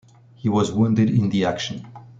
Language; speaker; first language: English; non-native, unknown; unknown